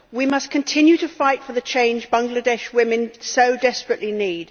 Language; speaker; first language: English; native; English